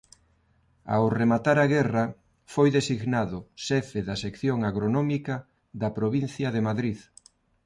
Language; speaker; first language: Galician; non-native, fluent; Spanish